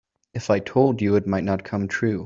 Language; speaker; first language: English; native; English